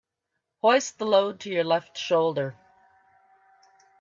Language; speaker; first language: English; native; English